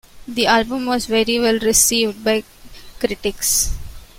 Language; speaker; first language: English; non-native, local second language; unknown